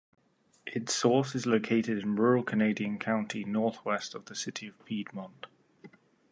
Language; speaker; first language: English; native; English